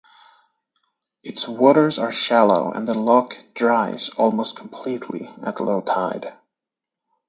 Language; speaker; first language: English; native; English